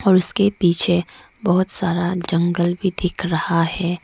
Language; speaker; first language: Hindi; non-native, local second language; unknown